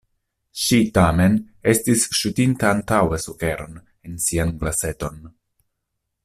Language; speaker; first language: Esperanto; non-native, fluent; Italian